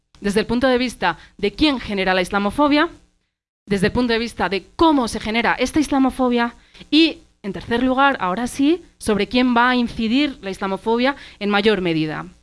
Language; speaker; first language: Spanish; early bilingual, other home language; Arabic